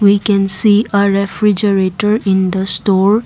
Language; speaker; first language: English; non-native, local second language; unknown